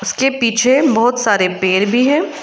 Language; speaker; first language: Hindi; non-native, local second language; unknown